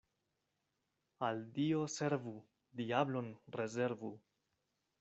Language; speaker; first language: Esperanto; non-native, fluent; Spanish